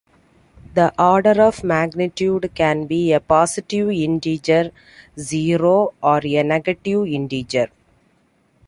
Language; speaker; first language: English; non-native, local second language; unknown